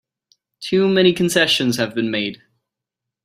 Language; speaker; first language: English; native; English